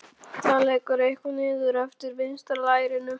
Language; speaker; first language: Icelandic; non-native, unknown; Polish